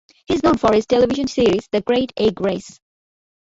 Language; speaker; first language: English; non-native, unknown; Bangla